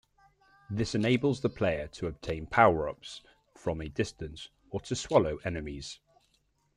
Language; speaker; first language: English; native; English